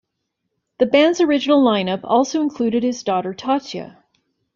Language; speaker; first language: English; native; English